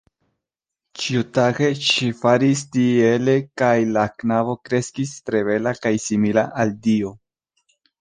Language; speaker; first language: Esperanto; non-native, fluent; Spanish